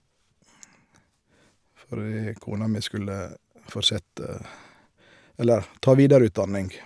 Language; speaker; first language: Norwegian; native; Norwegian